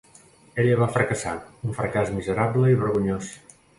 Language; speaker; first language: Catalan; native; Catalan